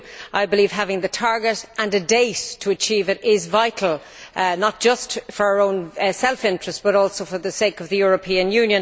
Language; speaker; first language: English; native; English